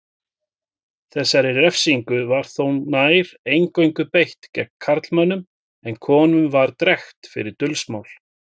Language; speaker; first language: Icelandic; native; Icelandic